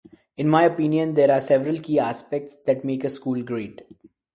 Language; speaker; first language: English; non-native, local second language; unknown